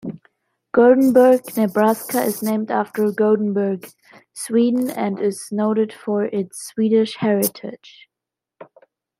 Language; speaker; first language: English; non-native, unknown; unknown